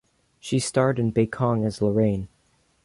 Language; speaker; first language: English; native; English